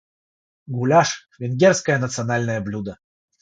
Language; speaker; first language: Russian; non-native, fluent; Georgian